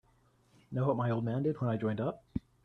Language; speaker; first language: English; native; English